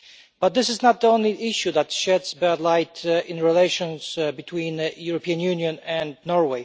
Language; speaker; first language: English; non-native, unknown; Polish